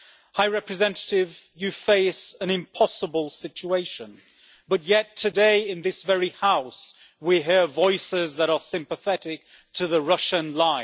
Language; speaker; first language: English; native; English